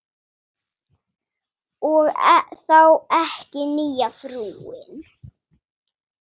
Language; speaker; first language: Icelandic; non-native, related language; Swedish